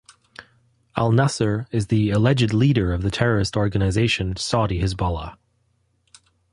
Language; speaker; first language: English; non-native, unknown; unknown